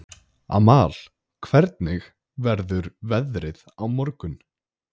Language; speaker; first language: Icelandic; native; Icelandic